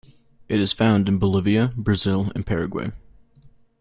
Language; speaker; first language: English; native; English